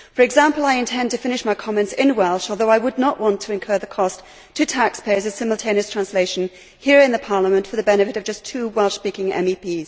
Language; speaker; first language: English; native; English